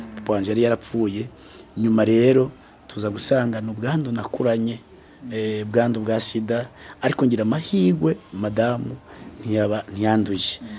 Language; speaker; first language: Kinyarwanda; non-native, related language; Rundi